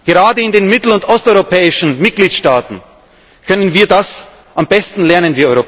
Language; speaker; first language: German; native; German